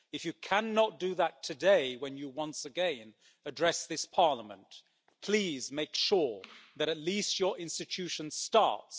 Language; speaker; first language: English; native; English